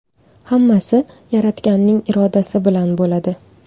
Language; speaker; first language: Uzbek; native; Uzbek